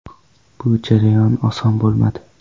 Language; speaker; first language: Uzbek; non-native, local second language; Kara-Kalpak